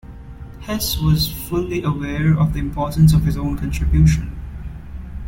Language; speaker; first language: English; non-native, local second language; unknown